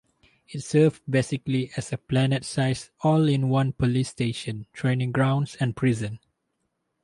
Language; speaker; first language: English; non-native, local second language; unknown